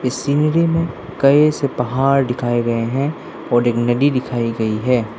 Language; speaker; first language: Hindi; non-native, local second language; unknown